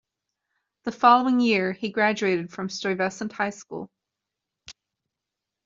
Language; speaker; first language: English; native; English